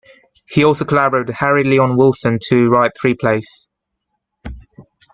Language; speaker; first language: English; native; English